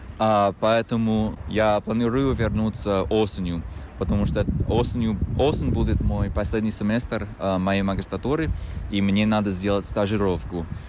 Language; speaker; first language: Russian; non-native, fluent; English